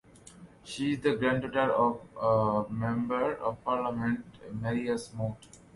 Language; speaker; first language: English; non-native, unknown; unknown